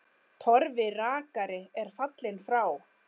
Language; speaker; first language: Icelandic; native; Icelandic